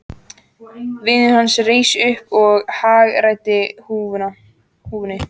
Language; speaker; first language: Icelandic; native; Icelandic